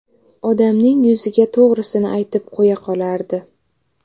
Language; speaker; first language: Uzbek; native; Uzbek